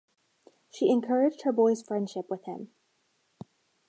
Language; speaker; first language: English; native; English